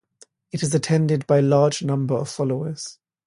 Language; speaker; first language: English; native; English